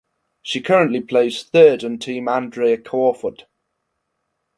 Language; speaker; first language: English; non-native, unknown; German